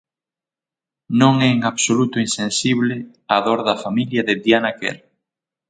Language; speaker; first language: Galician; native; Galician